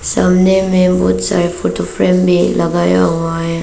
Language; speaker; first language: Hindi; non-native, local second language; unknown